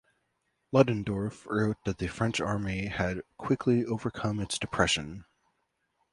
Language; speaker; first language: English; native; English